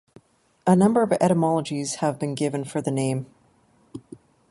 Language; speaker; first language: English; native; English